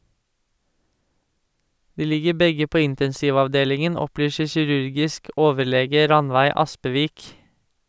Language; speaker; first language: Norwegian; native; Norwegian